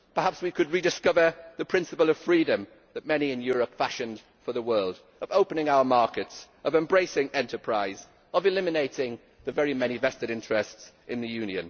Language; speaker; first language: English; native; English